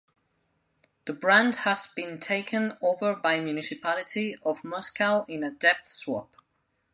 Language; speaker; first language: English; non-native, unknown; Spanish